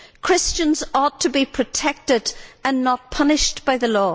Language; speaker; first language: English; native; English